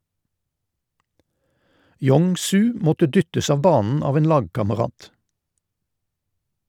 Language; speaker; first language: Norwegian; native; Norwegian